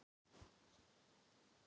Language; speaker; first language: Icelandic; non-native, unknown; Thai